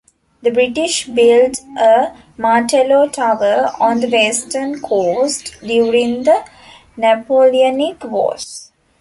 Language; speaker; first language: English; non-native, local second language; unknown